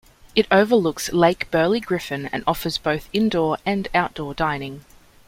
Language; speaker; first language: English; native; English